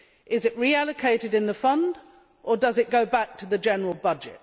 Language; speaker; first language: English; native; English